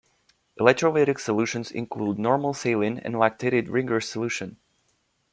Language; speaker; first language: English; native; English